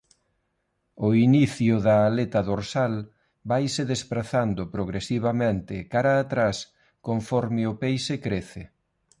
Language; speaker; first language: Galician; non-native, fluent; Spanish